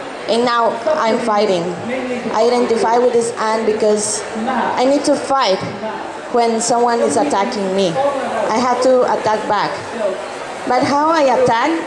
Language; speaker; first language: English; non-native, learner; Quechua